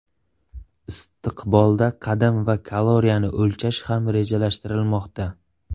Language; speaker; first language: Uzbek; native; Uzbek